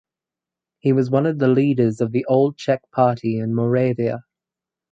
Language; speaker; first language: English; native; English